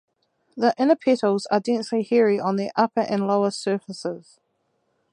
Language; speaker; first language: English; native; English